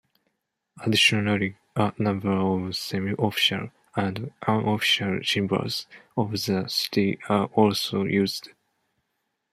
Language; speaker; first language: English; non-native, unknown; Japanese